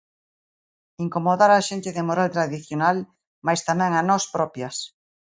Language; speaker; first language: Galician; native; Galician